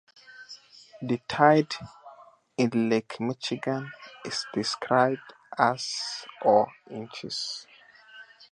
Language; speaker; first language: English; non-native, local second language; Hausa